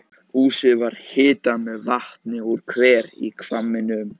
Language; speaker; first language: Icelandic; native; Icelandic